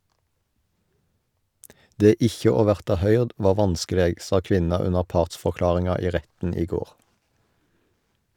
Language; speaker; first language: Norwegian; native; Norwegian